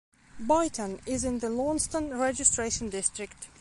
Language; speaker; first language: English; non-native, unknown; Belarusian